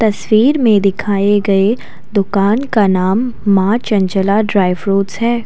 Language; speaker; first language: Hindi; non-native, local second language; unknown